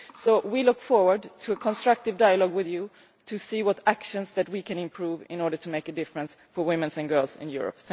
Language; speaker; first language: English; non-native, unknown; Swedish